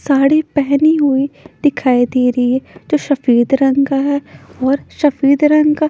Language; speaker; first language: Hindi; non-native, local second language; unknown